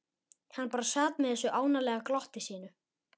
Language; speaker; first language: Icelandic; native; Icelandic